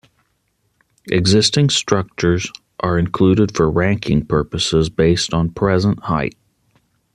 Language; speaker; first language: English; native; English